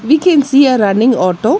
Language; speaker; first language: English; non-native, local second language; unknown